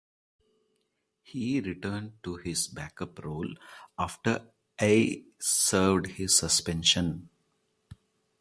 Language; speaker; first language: English; non-native, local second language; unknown